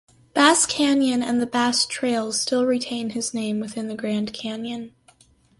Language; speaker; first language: English; native; English